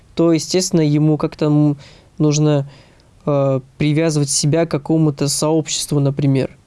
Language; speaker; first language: Russian; native; Russian